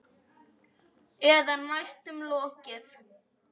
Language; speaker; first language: Icelandic; non-native, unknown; Polish